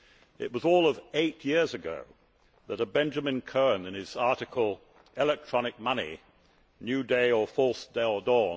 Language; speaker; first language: English; native; English